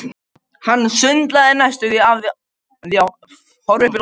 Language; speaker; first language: Icelandic; non-native, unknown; Macedonian